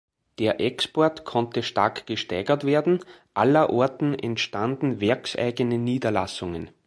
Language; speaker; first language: German; native; German